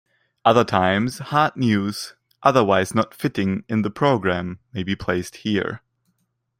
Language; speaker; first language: English; non-native, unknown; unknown